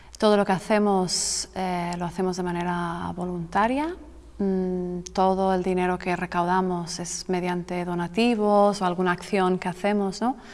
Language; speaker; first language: Spanish; non-native, fluent; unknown